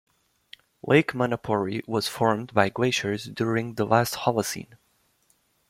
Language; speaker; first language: English; native; English